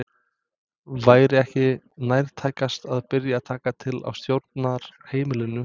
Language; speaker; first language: Icelandic; non-native, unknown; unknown